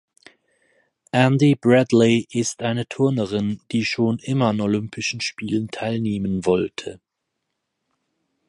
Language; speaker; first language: German; native; German